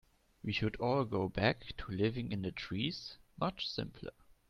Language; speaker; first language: English; non-native, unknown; German